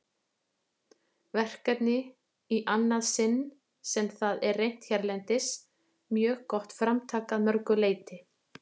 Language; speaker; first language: Icelandic; native; Icelandic